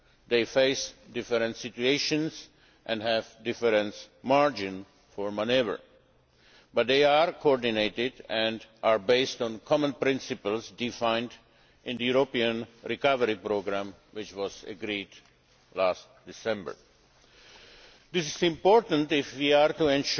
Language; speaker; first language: English; non-native, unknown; Czech